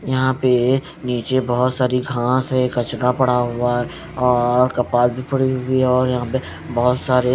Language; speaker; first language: Hindi; non-native, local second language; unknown